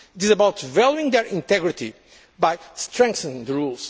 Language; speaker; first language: English; non-native, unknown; Portuguese